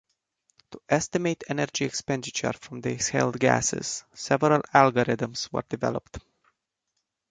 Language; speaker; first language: English; non-native, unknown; Romanian